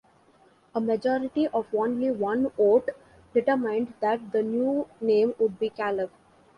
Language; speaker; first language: English; non-native, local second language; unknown